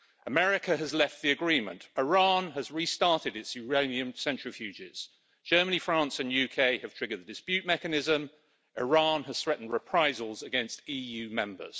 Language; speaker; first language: English; native; English